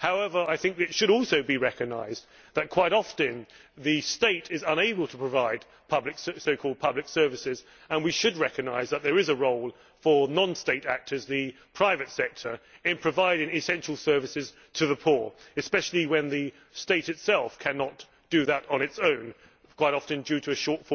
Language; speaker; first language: English; native; English